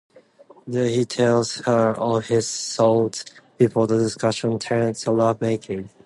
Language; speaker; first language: English; non-native, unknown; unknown